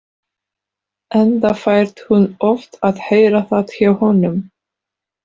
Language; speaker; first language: Icelandic; non-native, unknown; Polish